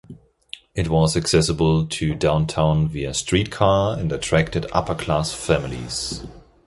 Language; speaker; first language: English; non-native, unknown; German